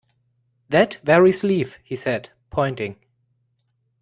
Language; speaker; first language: English; non-native, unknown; German